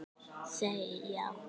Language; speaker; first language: Icelandic; native; Icelandic